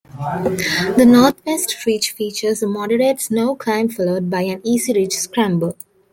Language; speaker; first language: English; non-native, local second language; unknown